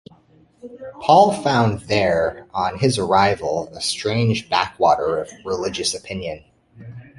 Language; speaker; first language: English; native; English